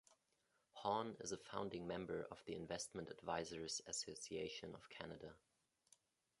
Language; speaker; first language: English; non-native, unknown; German